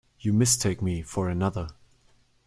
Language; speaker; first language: English; non-native, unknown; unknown